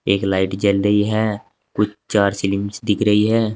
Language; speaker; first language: Hindi; native; Hindi